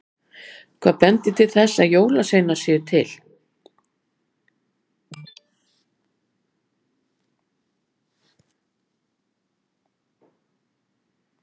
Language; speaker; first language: Icelandic; native; Icelandic